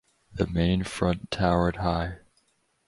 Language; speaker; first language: English; native; English